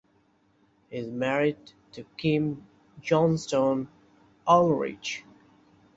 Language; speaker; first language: English; non-native, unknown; Bangla